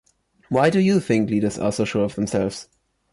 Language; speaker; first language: English; non-native, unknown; German